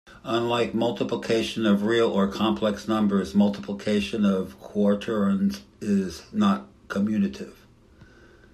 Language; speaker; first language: English; native; English